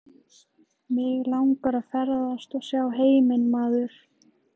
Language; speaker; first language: Icelandic; native; Icelandic